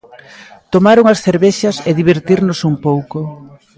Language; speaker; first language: Galician; native; Galician